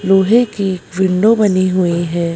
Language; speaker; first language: Hindi; native; Hindi